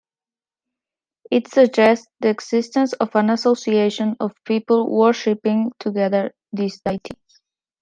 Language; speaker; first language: English; non-native, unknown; Spanish